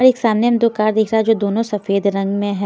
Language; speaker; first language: Hindi; native; Hindi